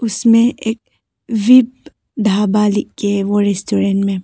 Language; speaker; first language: Hindi; non-native, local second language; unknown